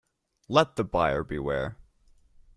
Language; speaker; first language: English; native; English